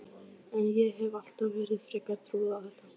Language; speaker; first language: Icelandic; native; Icelandic